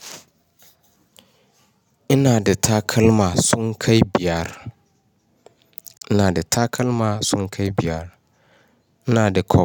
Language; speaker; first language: Hausa; non-native, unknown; Yoruba